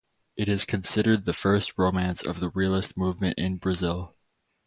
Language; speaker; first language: English; native; English